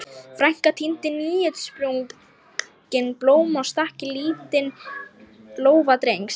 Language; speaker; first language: Icelandic; non-native, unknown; Lithuanian